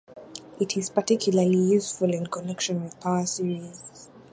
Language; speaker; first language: English; native; English